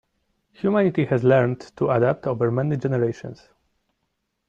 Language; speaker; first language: English; non-native, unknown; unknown